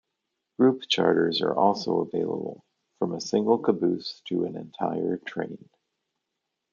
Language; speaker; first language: English; native; English